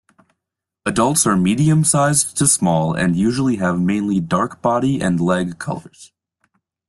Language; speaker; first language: English; native; English